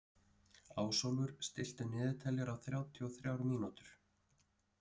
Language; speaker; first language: Icelandic; native; Icelandic